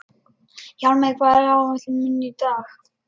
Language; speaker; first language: Icelandic; non-native, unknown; Lithuanian